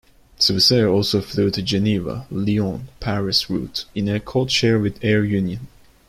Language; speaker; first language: English; non-native, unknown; Turkish